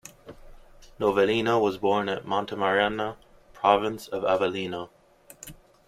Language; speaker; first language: English; native; English